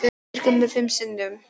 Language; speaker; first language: Icelandic; non-native, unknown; Polish